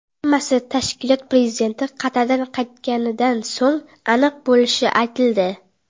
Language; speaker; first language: Uzbek; non-native, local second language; Kara-Kalpak